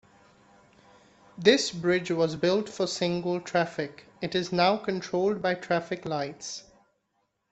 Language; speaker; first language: English; non-native, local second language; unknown